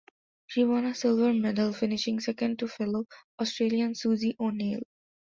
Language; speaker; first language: English; non-native, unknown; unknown